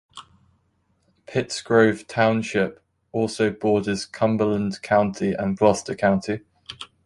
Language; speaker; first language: English; native; English